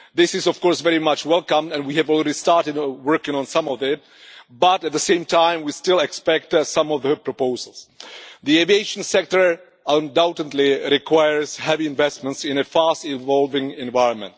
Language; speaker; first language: English; non-native, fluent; Czech